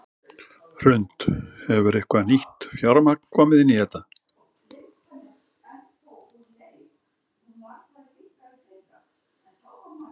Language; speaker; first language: Icelandic; native; Icelandic